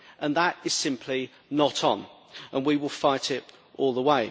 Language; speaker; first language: English; native; English